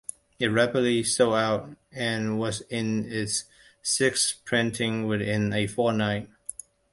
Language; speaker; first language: English; non-native, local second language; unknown